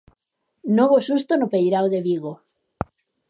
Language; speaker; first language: Galician; native; Galician